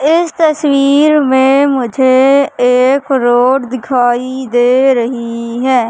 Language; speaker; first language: Hindi; native; Hindi